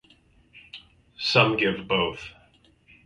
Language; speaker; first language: English; native; English